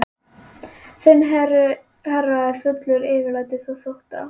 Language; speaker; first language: Icelandic; native; Icelandic